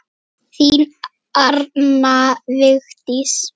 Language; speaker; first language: Icelandic; native; Icelandic